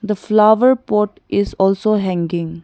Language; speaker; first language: English; non-native, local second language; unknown